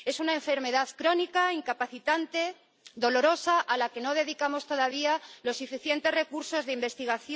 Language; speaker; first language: Spanish; native; Spanish